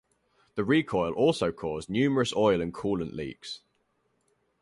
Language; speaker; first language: English; native; English